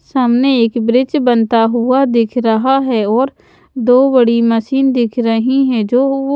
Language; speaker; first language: Hindi; native; Hindi